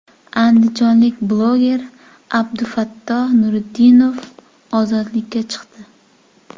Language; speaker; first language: Uzbek; native; Uzbek